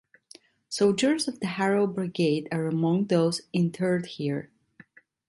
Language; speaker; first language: English; non-native, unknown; Italian